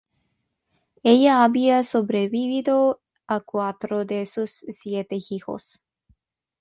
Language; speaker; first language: Spanish; non-native, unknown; Bangla